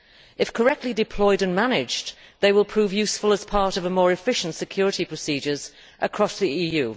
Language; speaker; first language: English; native; English